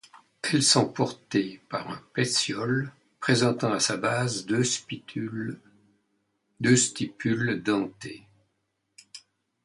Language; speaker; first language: French; native; French